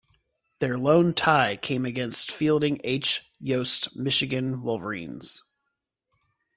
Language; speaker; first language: English; native; English